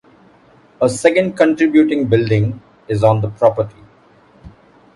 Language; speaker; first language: English; non-native, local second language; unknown